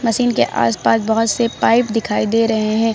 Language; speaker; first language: Hindi; native; Hindi